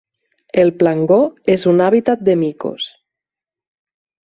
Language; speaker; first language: Catalan; native; Catalan